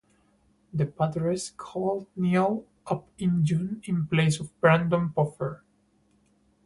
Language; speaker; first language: English; non-native, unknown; Spanish